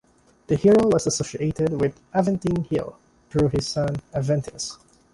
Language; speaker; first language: English; non-native, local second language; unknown